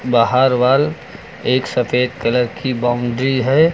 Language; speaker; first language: Hindi; native; Hindi